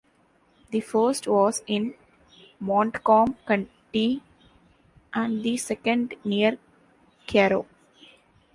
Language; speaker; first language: English; non-native, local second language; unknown